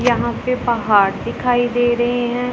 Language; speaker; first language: Hindi; non-native, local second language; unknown